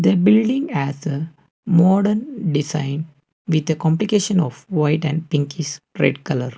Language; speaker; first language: English; non-native, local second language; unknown